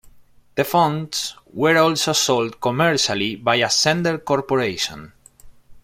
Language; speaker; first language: English; non-native, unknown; Spanish